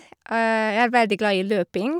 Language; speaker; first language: Norwegian; non-native, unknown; Hungarian